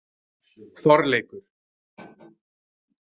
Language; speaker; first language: Icelandic; native; Icelandic